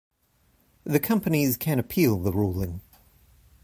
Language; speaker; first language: English; native; English